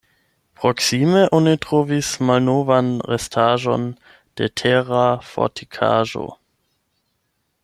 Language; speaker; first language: Esperanto; non-native, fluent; German